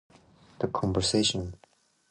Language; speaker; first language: English; non-native, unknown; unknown